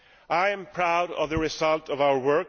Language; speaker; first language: English; non-native, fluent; Swedish